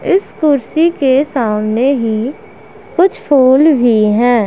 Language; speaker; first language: Hindi; non-native, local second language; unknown